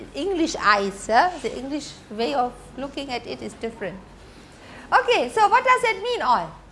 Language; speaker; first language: English; non-native, fluent; German